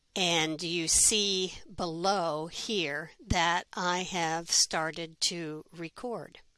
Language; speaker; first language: English; native; English